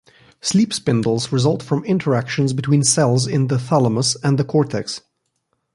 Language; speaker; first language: English; non-native, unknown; Slovenian